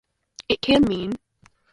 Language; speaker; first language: English; native; English